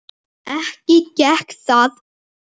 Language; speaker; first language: Icelandic; native; Icelandic